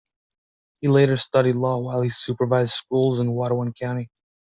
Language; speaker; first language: English; native; English